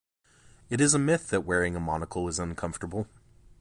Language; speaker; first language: English; native; English